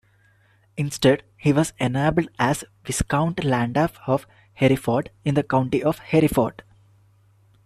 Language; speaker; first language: English; non-native, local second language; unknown